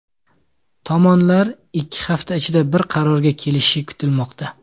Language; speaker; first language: Uzbek; native; Uzbek